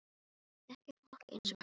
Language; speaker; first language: Icelandic; non-native, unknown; Filipino